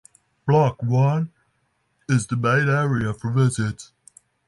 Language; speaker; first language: English; non-native, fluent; Norwegian